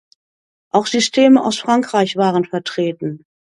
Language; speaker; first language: German; native; German